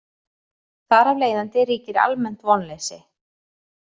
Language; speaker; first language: Icelandic; native; Icelandic